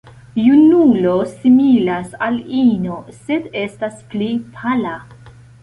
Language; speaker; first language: Esperanto; non-native, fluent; Central Kurdish